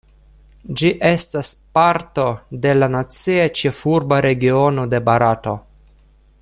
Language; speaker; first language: Esperanto; non-native, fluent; Russian